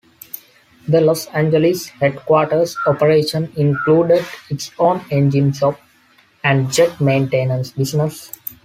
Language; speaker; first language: English; non-native, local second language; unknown